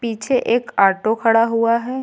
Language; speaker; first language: Hindi; native; Hindi